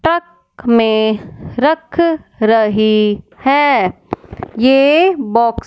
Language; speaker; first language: Hindi; non-native, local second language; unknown